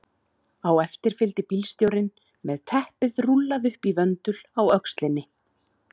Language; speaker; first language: Icelandic; native; Icelandic